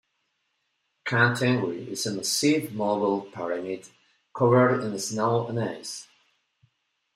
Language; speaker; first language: English; non-native, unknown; Spanish